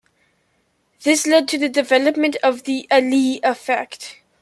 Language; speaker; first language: English; native; English